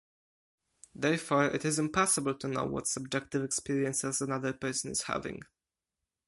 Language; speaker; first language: English; non-native, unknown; Polish